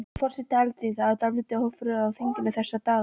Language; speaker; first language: Icelandic; non-native, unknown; Polish